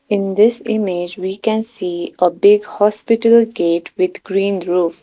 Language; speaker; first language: English; non-native, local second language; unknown